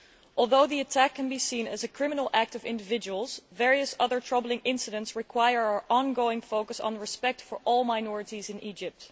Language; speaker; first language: English; non-native, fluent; Dutch